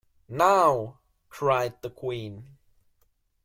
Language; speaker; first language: English; non-native, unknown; German